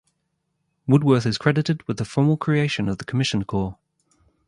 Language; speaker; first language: English; native; English